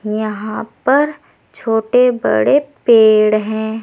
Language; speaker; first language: Hindi; native; Hindi